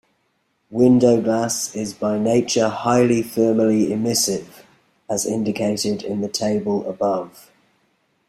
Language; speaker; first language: English; native; English